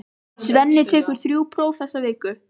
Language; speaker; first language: Icelandic; native; Icelandic